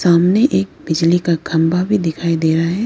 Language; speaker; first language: Hindi; non-native, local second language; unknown